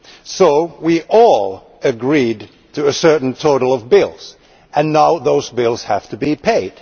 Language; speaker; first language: English; non-native, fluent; Finnish